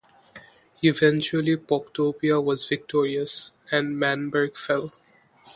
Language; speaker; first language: English; non-native, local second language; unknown